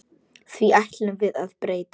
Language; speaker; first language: Icelandic; non-native, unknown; Polish